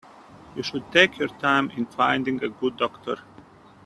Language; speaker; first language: English; native; English